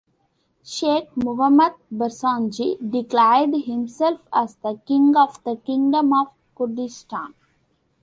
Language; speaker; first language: English; non-native, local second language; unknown